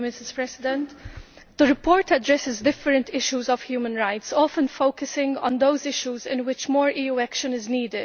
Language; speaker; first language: English; non-native, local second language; Maltese